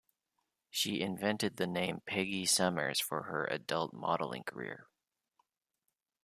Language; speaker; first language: English; native; English